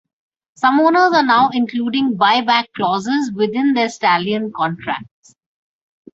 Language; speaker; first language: English; non-native, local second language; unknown